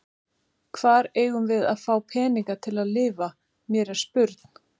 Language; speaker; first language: Icelandic; native; Icelandic